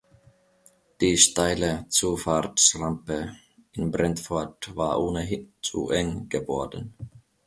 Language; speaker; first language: German; non-native, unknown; Finnish